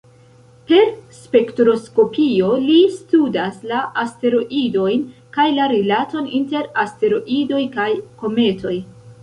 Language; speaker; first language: Esperanto; non-native, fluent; Central Kurdish